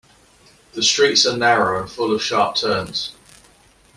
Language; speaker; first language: English; native; English